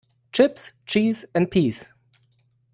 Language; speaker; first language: English; non-native, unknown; German